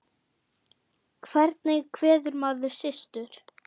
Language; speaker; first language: Icelandic; non-native, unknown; German